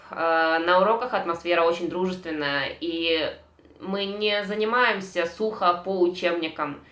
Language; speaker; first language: Russian; native; Russian